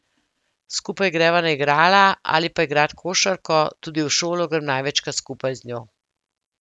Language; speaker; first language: Slovenian; native; Slovenian